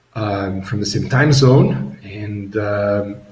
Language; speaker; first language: English; non-native, fluent; Italian